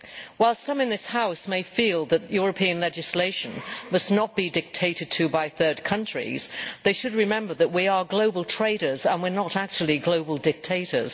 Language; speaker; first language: English; native; English